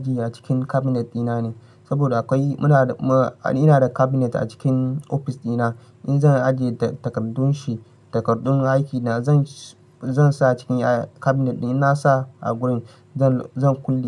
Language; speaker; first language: Hausa; non-native, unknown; Yoruba